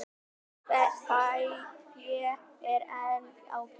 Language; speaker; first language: Icelandic; native; Icelandic